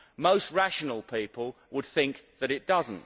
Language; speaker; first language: English; native; English